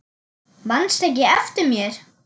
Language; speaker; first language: Icelandic; non-native, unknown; German